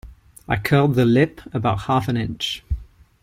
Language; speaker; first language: English; non-native, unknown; Ligurian